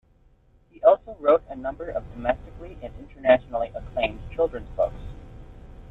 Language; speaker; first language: English; native; English